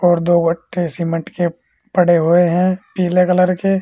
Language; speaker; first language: Hindi; native; Hindi